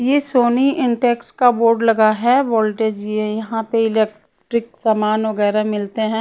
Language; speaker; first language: Hindi; non-native, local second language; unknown